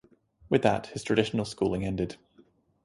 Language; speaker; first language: English; native; English